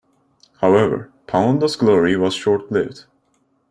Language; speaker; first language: English; non-native, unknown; Turkish